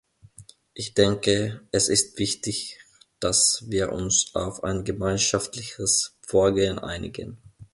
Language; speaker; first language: German; non-native, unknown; Finnish